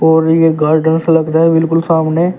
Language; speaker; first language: Hindi; native; Hindi